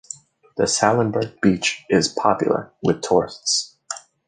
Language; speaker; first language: English; native; English